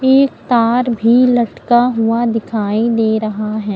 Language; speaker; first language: Hindi; native; Hindi